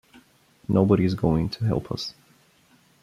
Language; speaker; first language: English; non-native, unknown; Bulgarian